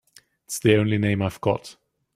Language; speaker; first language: English; native; English